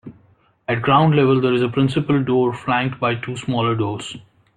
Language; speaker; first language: English; non-native, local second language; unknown